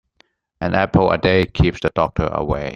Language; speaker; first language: English; non-native, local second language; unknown